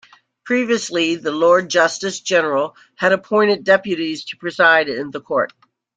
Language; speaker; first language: English; native; English